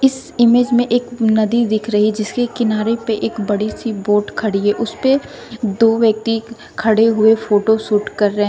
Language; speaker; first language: Hindi; native; Hindi